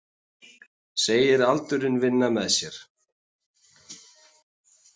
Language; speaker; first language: Icelandic; native; Icelandic